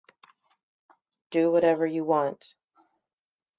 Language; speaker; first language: English; native; English